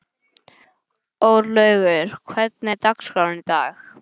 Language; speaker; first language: Icelandic; non-native, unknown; English